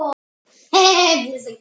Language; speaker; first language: Icelandic; non-native, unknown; Polish